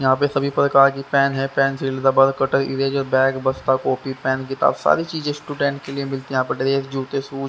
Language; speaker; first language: Hindi; native; Hindi